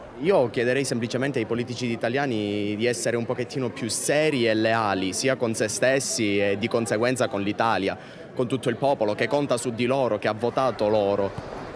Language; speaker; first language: Italian; native; Italian